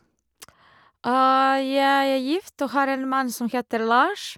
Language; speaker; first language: Norwegian; non-native, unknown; Serbian